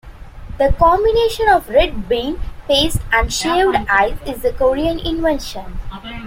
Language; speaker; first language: English; non-native, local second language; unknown